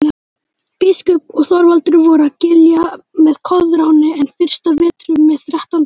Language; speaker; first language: Icelandic; native; Icelandic